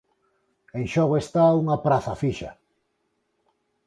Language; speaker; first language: Galician; non-native, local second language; Spanish